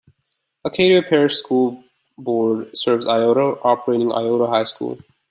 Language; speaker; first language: English; native; English